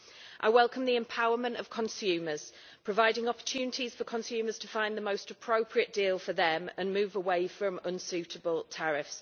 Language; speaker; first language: English; native; English